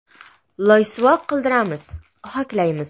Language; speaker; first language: Uzbek; native; Uzbek